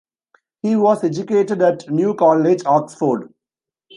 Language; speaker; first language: English; non-native, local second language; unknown